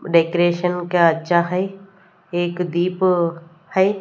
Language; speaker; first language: Hindi; non-native, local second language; Punjabi